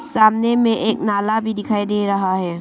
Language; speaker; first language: Hindi; non-native, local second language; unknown